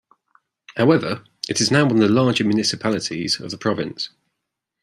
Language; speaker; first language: English; native; English